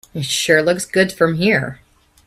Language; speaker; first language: English; native; English